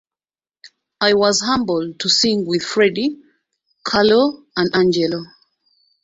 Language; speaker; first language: English; non-native, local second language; Ganda